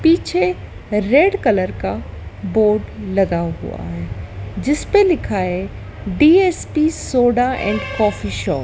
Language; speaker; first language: Hindi; native; Hindi